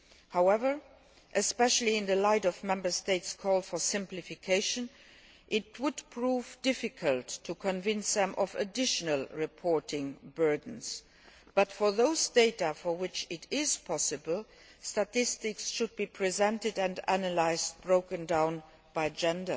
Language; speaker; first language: English; non-native, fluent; Luxembourgish